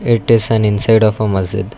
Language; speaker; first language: English; non-native, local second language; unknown